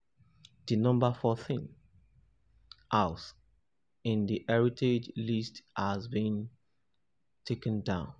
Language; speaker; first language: English; non-native, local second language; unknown